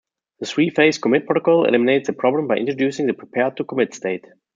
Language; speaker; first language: English; non-native, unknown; German